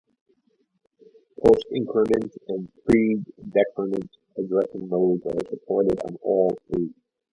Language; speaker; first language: English; native; English